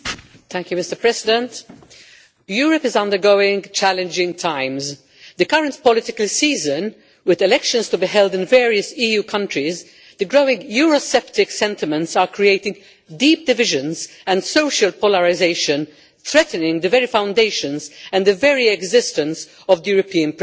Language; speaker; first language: English; non-native, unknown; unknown